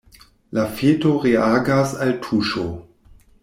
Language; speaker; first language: Esperanto; non-native, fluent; German